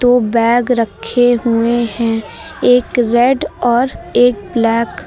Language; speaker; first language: Hindi; native; Hindi